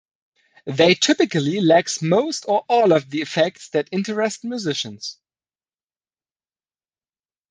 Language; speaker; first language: English; non-native, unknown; German